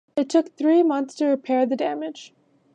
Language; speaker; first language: English; native; English